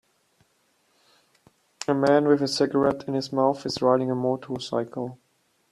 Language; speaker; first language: English; non-native, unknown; German